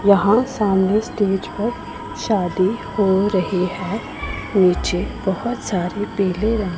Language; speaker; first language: Hindi; non-native, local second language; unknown